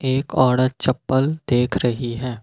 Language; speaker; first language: Hindi; non-native, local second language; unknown